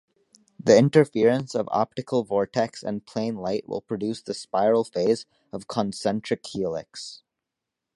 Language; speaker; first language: English; native; English